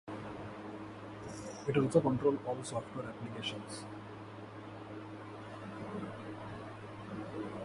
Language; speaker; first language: English; non-native, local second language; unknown